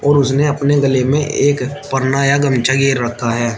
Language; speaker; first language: Hindi; native; Hindi